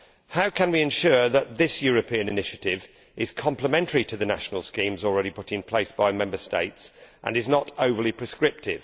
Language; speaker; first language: English; native; English